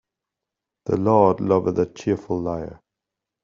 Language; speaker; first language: English; non-native, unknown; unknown